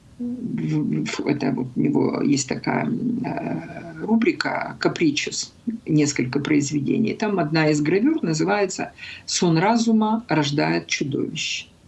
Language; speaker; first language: Russian; non-native, local second language; Ukrainian